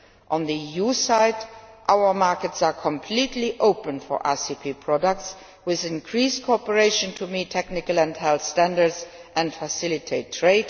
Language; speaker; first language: English; non-native, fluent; Luxembourgish